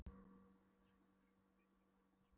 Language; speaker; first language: Icelandic; non-native, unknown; Polish